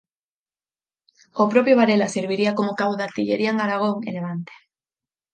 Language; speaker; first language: Galician; native; Galician